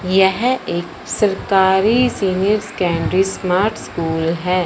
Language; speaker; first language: Hindi; non-native, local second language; Punjabi